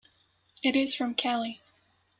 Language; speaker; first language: English; non-native, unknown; French